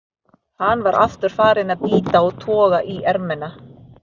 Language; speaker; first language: Icelandic; non-native, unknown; Filipino